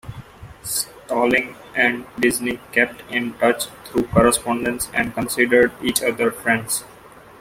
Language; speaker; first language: English; non-native, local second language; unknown